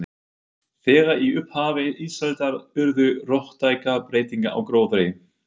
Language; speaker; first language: Icelandic; non-native, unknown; German